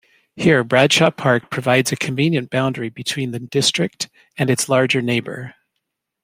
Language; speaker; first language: English; native; English